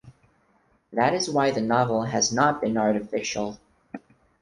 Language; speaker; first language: English; non-native, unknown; Portuguese